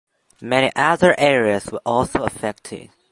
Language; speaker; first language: English; non-native, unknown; Chinese